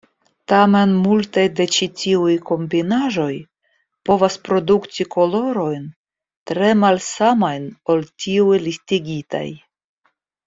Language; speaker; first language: Esperanto; non-native, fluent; Russian